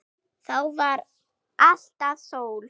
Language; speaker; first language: Icelandic; non-native, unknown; German